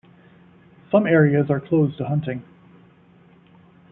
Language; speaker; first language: English; native; English